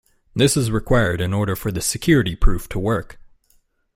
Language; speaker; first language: English; native; English